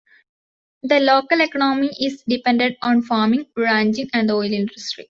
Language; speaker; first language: English; non-native, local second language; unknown